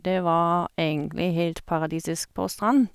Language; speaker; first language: Norwegian; non-native, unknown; German